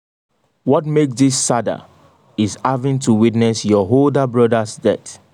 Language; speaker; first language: English; non-native, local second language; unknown